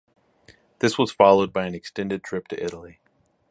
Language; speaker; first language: English; native; English